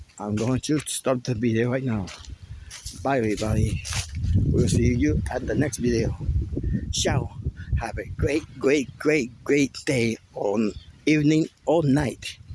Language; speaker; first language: English; non-native, local second language; Spanish